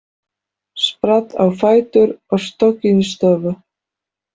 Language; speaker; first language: Icelandic; non-native, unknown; Polish